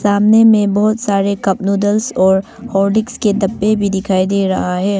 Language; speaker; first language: Hindi; early bilingual, other home language; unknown